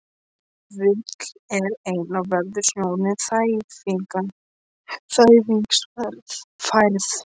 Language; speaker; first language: Icelandic; non-native, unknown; Polish